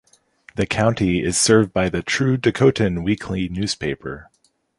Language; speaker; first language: English; native; English